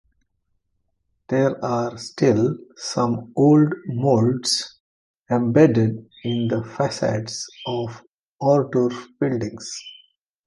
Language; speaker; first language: English; non-native, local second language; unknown